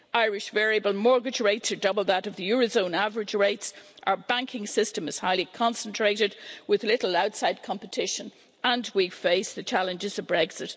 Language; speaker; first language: English; native; English